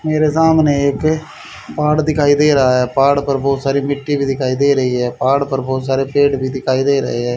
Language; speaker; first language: Hindi; native; Hindi